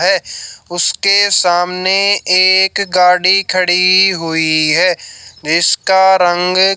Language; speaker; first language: Hindi; native; Hindi